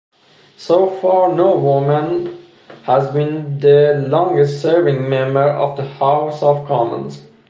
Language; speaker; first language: English; non-native, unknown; Persian